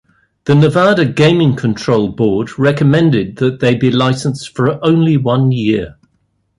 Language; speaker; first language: English; native; English